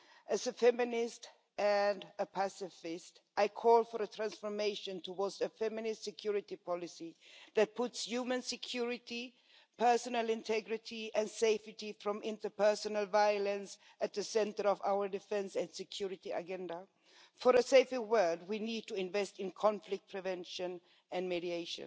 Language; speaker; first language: English; non-native, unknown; Swedish